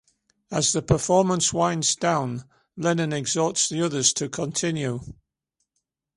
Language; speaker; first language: English; native; English